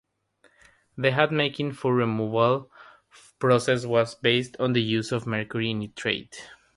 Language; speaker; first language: English; non-native, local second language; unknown